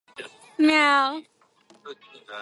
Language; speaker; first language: English; native; English